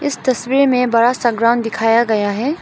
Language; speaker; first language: Hindi; non-native, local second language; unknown